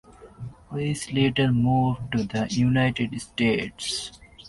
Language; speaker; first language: English; non-native, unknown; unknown